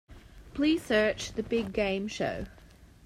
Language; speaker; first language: English; native; English